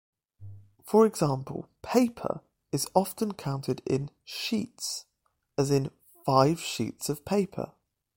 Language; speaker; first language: English; native; English